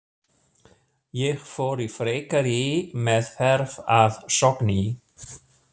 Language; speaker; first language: Icelandic; non-native, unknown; German